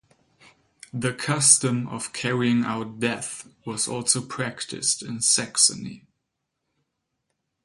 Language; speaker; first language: English; non-native, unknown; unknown